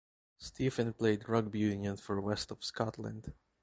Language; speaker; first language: English; non-native, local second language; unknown